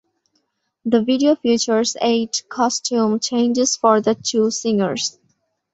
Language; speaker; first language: English; non-native, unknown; Bangla